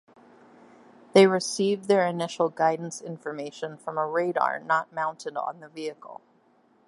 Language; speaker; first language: English; native; English